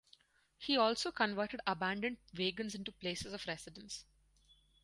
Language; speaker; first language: English; non-native, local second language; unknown